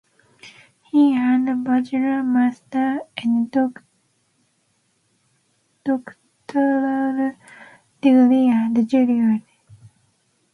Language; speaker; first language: English; non-native, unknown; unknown